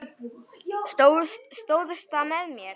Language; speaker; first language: Icelandic; native; Icelandic